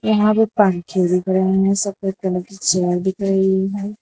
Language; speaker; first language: Hindi; non-native, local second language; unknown